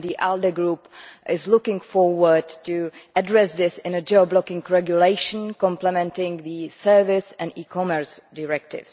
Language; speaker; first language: English; non-native, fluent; Czech